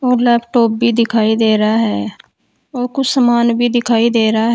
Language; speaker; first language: Hindi; native; Hindi